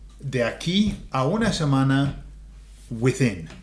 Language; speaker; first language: Spanish; non-native, fluent; English